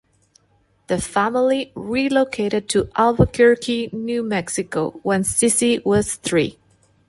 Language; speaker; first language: English; non-native, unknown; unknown